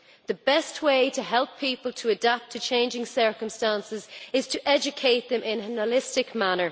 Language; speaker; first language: English; native; English